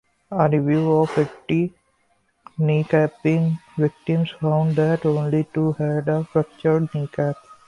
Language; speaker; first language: English; non-native, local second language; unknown